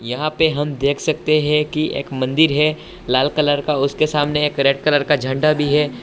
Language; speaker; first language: Hindi; non-native, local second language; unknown